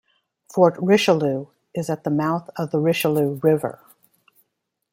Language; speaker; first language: English; native; English